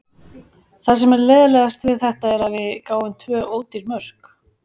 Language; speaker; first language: Icelandic; native; Icelandic